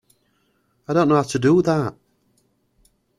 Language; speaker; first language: English; native; English